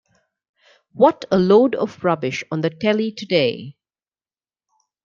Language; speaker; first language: English; non-native, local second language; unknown